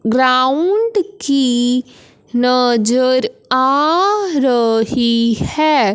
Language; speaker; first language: Hindi; non-native, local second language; Punjabi